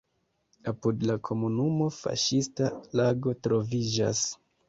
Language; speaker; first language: Esperanto; non-native, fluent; Kinyarwanda